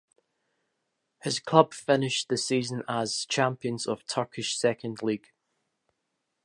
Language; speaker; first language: English; native; English